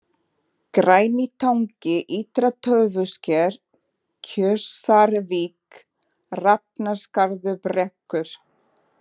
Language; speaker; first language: Icelandic; non-native, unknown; Portuguese